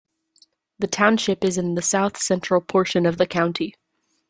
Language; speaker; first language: English; native; English